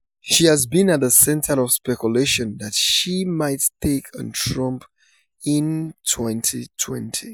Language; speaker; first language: English; non-native, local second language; Yoruba